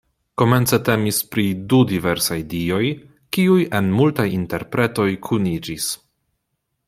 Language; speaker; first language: Esperanto; non-native, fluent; Polish